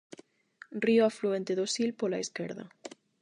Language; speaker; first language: Galician; non-native, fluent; Spanish